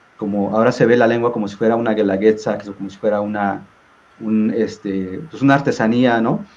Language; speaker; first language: Spanish; non-native, local second language; Zapotec